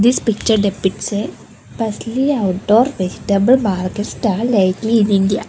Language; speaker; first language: English; non-native, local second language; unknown